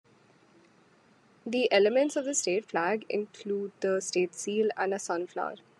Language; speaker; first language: English; non-native, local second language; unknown